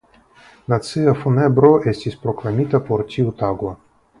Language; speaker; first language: Esperanto; non-native, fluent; Russian